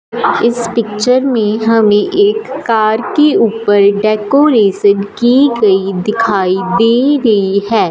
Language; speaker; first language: Hindi; non-native, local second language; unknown